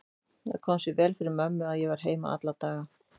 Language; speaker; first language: Icelandic; native; Icelandic